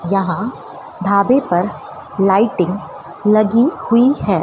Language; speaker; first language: Hindi; native; Hindi